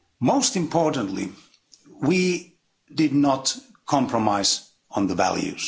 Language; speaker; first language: English; non-native, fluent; Finnish